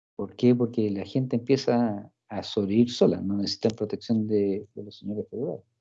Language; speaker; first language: Spanish; non-native, fluent; English